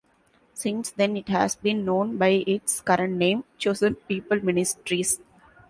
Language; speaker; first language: English; non-native, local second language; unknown